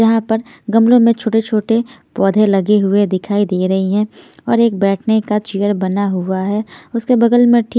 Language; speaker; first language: Hindi; non-native, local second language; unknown